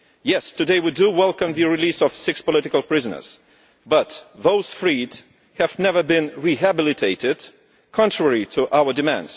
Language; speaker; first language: English; non-native, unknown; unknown